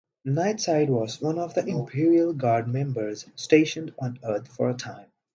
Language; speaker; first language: English; non-native, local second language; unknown